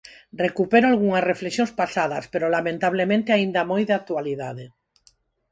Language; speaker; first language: Galician; non-native, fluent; Spanish